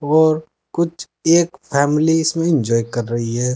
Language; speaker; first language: Hindi; native; Hindi